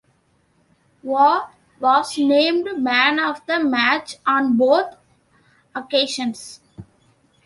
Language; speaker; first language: English; non-native, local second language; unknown